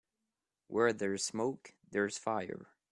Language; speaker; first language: English; non-native, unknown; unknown